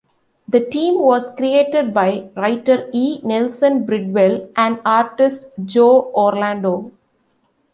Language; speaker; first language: English; non-native, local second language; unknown